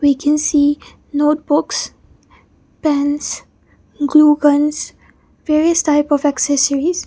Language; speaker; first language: English; non-native, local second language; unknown